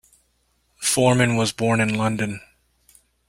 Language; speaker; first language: English; native; English